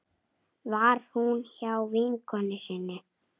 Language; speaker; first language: Icelandic; native; Icelandic